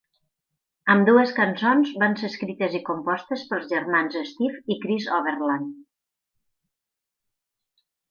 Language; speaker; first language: Catalan; native; Catalan